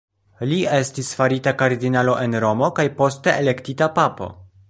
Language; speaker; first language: Esperanto; non-native, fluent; Polish